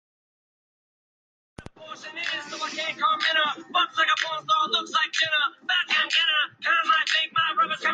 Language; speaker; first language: English; native; English